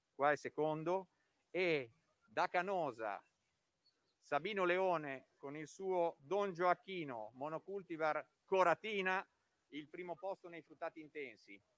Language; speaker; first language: Italian; native; Italian